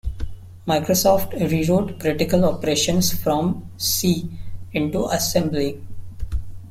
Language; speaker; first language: English; non-native, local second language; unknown